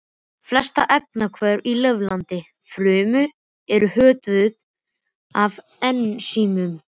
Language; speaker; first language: Icelandic; native; Icelandic